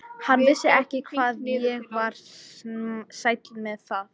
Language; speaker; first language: Icelandic; non-native, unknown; English